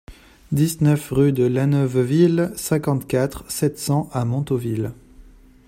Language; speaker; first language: French; non-native, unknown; Chinese